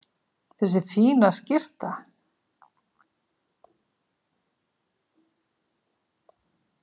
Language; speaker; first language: Icelandic; native; Icelandic